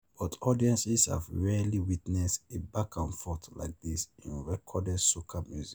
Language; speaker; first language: English; non-native, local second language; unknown